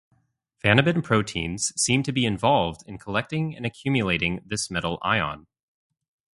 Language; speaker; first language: English; native; English